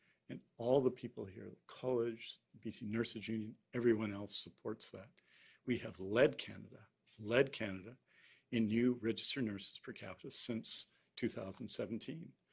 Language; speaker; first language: English; native; English